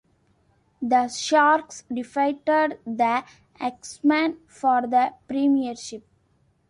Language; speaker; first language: English; non-native, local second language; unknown